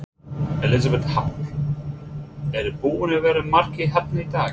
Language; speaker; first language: Icelandic; non-native, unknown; English